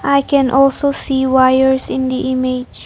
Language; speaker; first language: English; non-native, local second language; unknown